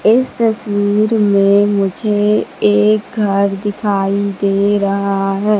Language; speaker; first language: Hindi; native; Hindi